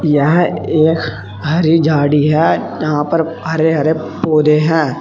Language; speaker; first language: Hindi; native; Hindi